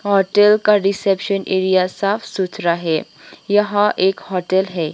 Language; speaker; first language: Hindi; non-native, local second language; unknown